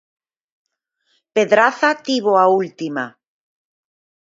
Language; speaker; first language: Galician; native; Galician